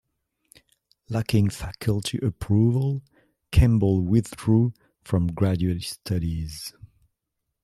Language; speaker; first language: English; non-native, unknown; French